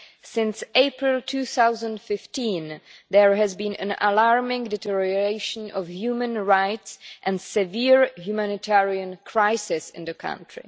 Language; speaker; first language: English; non-native, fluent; Czech